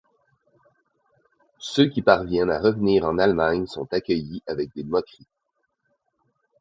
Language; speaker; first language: French; native; French